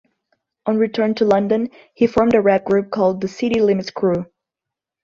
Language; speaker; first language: English; non-native, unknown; Portuguese